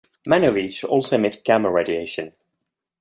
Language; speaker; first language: English; non-native, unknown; Swedish